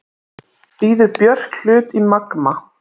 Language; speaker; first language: Icelandic; native; Icelandic